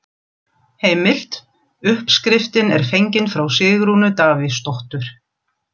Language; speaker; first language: Icelandic; non-native, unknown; German